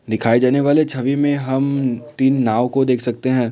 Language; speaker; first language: Hindi; non-native, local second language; Assamese